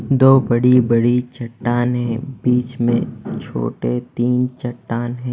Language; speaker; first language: Hindi; non-native, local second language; Punjabi